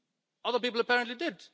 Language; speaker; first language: English; non-native, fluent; Luxembourgish